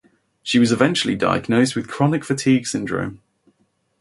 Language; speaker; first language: English; native; English